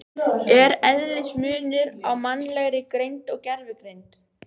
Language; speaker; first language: Icelandic; native; Icelandic